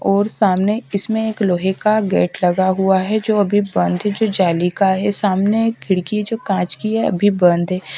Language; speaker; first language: Hindi; native; Hindi